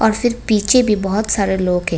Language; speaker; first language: Hindi; non-native, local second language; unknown